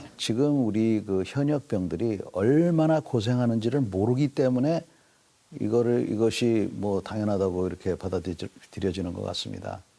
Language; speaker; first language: Korean; native; Korean